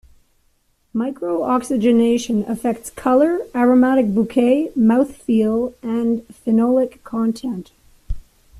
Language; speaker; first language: English; native; English